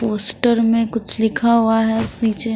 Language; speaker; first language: Hindi; non-native, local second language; Punjabi